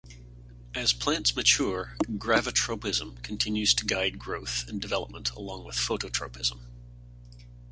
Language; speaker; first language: English; native; English